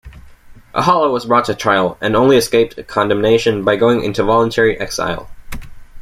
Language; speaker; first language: English; native; English